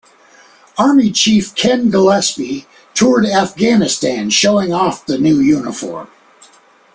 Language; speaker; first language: English; native; English